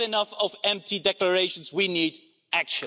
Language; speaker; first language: English; non-native, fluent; Dutch